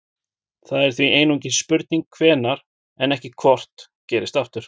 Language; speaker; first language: Icelandic; native; Icelandic